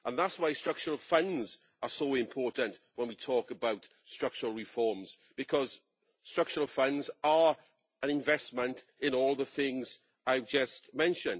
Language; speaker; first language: English; native; English